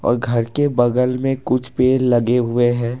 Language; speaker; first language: Hindi; non-native, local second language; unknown